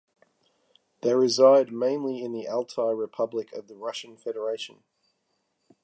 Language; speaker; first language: English; native; English